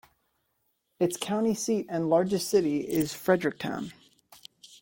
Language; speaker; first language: English; native; English